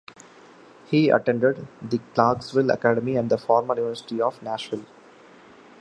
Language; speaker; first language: English; non-native, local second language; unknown